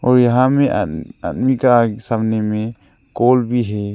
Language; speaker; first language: Hindi; non-native, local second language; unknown